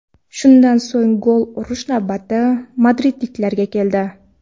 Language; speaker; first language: Uzbek; non-native, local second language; Kara-Kalpak